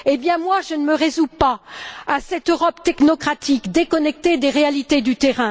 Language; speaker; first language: French; native; French